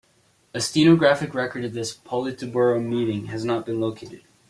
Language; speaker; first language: English; native; English